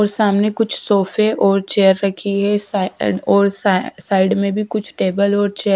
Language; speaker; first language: Hindi; non-native, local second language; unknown